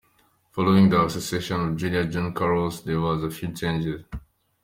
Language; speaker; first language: English; non-native, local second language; Kinyarwanda